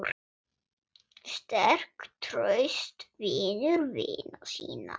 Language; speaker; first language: Icelandic; non-native, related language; Swedish